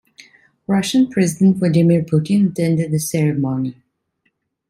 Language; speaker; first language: English; non-native, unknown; Italian